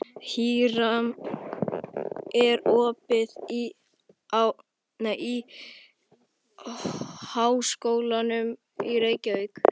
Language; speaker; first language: Icelandic; native; Icelandic